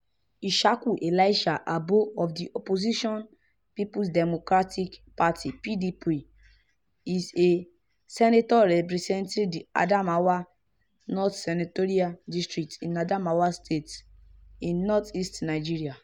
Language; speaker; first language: English; non-native, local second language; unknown